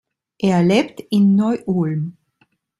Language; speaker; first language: German; non-native, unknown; Italian